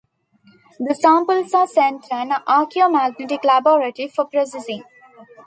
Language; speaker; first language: English; non-native, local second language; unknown